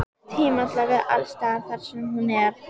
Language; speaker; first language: Icelandic; native; Icelandic